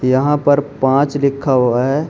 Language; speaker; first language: Hindi; native; Hindi